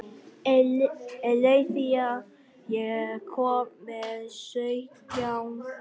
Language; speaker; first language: Icelandic; non-native, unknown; Vietnamese